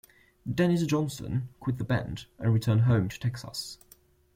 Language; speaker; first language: English; non-native, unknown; French